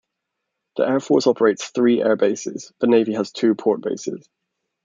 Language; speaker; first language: English; native; English